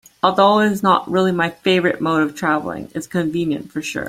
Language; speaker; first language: English; native; English